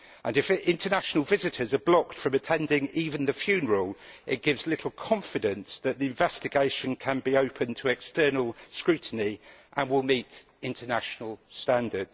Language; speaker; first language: English; native; English